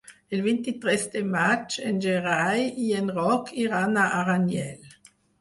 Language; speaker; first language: Catalan; non-native, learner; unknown